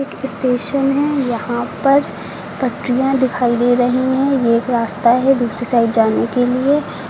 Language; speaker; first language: Hindi; native; Hindi